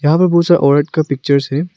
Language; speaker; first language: Hindi; non-native, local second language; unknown